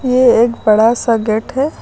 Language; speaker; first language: Hindi; native; Hindi